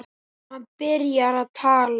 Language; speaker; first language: Icelandic; native; Icelandic